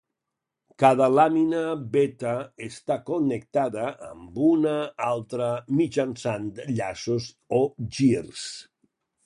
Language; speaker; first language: Catalan; native; Catalan